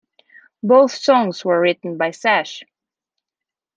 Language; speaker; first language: English; non-native, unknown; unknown